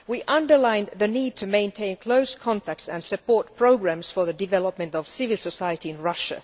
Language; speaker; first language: English; native; English